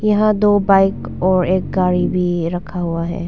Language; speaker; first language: Hindi; non-native, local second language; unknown